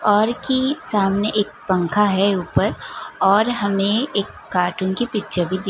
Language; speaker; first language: Hindi; non-native, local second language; Gujarati